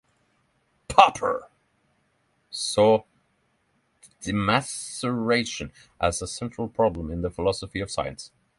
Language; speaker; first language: English; non-native, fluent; Norwegian